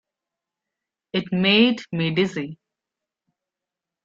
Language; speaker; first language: English; non-native, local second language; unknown